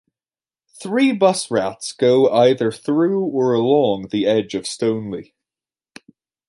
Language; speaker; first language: English; native; English